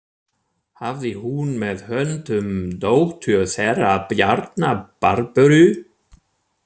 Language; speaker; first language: Icelandic; non-native, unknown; German